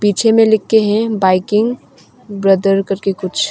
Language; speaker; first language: Hindi; non-native, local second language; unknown